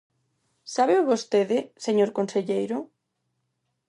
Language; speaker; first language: Galician; non-native, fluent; Spanish